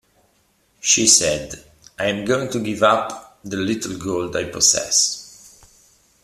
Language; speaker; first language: English; non-native, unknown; Italian